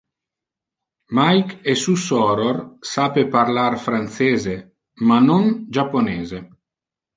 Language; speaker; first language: Interlingua; non-native, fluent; Italian